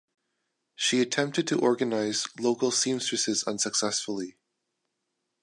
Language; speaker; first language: English; non-native, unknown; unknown